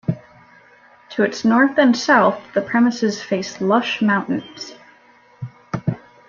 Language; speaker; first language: English; native; English